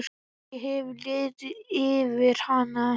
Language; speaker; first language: Icelandic; native; Icelandic